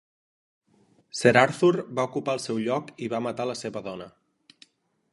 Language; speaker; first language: Catalan; native; Catalan